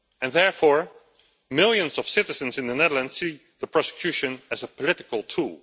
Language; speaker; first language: English; non-native, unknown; Dutch